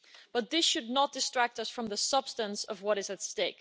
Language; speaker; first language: English; non-native, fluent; Dutch